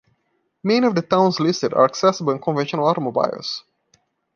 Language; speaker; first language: English; non-native, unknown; Portuguese